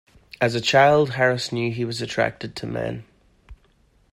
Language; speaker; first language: English; native; English